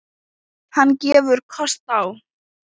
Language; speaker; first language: Icelandic; non-native, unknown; Thai